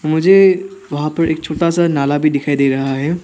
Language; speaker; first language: Hindi; non-native, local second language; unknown